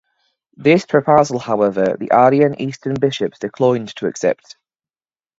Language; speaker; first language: English; native; English